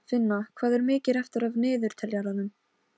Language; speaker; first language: Icelandic; non-native, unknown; Polish